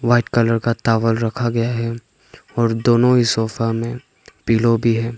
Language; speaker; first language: Hindi; non-native, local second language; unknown